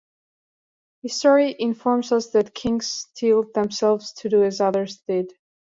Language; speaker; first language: English; non-native, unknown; Georgian